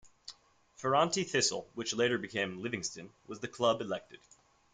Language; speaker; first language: English; native; English